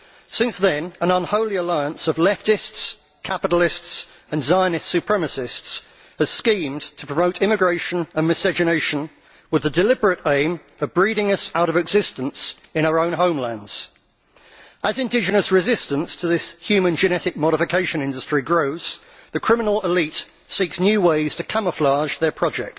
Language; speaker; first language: English; native; English